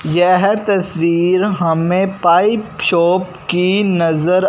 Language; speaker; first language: Hindi; non-native, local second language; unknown